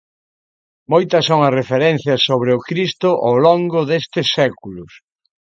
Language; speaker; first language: Galician; native; Galician